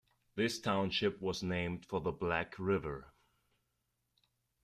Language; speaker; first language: English; non-native, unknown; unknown